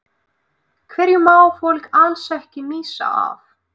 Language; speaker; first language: Icelandic; non-native, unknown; Russian